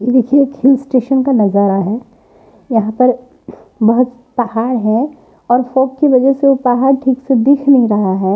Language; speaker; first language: Hindi; non-native, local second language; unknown